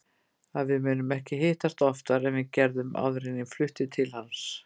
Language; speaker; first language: Icelandic; native; Icelandic